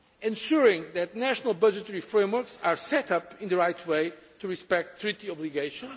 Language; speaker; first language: English; non-native, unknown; Portuguese